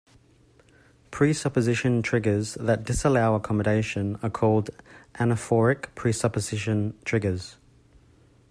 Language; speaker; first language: English; native; English